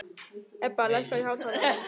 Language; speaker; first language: Icelandic; non-native, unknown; German